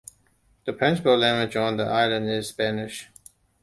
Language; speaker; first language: English; non-native, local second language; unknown